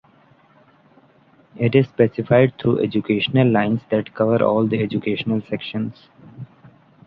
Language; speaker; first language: English; non-native, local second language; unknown